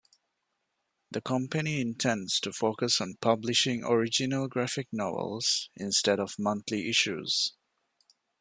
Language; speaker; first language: English; non-native, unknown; Divehi